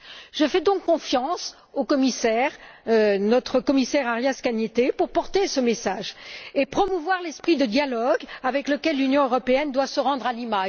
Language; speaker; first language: French; native; French